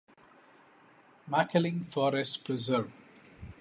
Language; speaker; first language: English; non-native, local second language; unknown